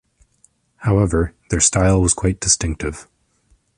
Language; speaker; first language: English; native; English